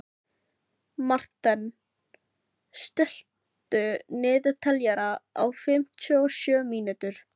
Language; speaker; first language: Icelandic; non-native, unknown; Filipino